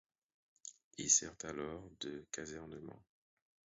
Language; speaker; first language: French; non-native, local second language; Haitian Creole